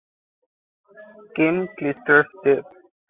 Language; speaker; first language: English; non-native, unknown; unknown